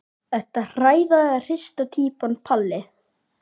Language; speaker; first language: Icelandic; native; Icelandic